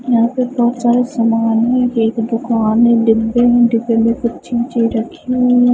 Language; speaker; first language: Hindi; non-native, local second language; Punjabi